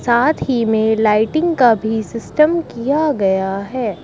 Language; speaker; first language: Hindi; native; Hindi